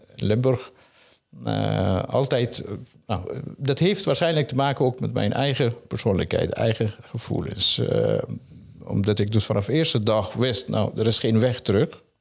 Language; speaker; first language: Dutch; non-native, fluent; Persian